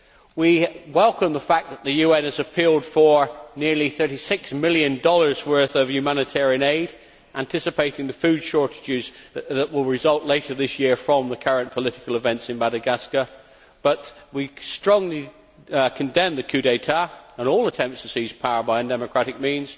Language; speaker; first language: English; native; English